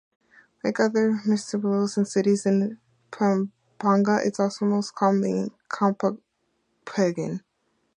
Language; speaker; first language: English; native; English